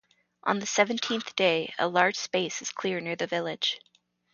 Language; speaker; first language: English; native; English